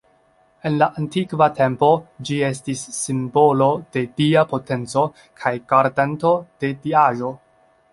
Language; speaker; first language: Esperanto; non-native, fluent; Chinese